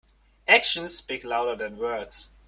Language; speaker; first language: English; non-native, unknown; German